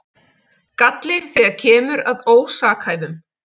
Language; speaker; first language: Icelandic; native; Icelandic